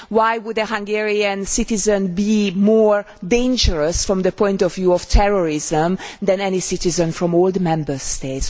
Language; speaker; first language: English; non-native, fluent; Hungarian